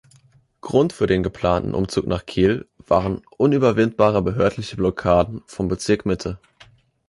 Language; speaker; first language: German; native; German